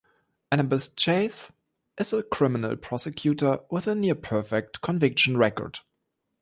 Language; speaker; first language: English; non-native, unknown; German